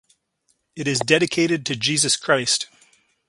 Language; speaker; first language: English; native; English